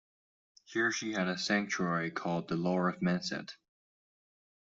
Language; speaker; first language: English; non-native, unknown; Chinese